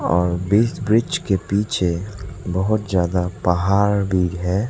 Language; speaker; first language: Hindi; non-native, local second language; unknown